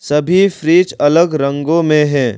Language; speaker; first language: Hindi; non-native, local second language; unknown